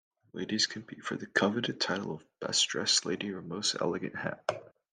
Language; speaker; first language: English; native; English